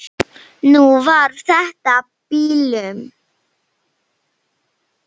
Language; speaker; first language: Icelandic; non-native, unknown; Slovenian